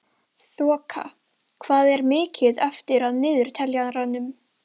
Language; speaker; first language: Icelandic; native; Icelandic